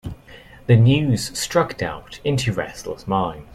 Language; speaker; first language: English; native; English